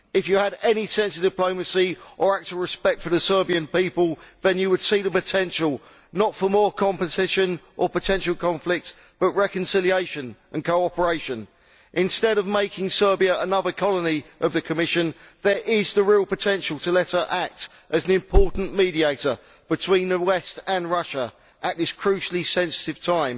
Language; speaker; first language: English; native; English